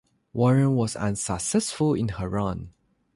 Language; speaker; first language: English; non-native, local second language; Chinese